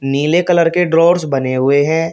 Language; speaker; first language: Hindi; native; Hindi